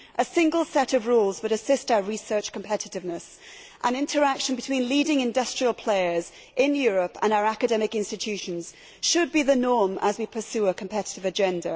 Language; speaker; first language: English; native; English